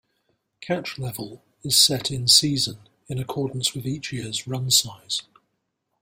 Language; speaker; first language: English; non-native, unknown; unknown